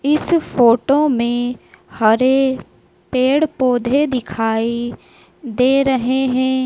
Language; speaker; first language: Hindi; native; Hindi